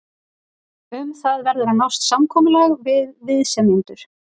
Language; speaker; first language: Icelandic; native; Icelandic